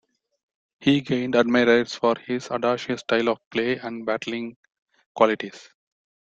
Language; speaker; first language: English; non-native, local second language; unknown